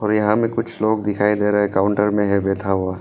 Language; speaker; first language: Hindi; non-native, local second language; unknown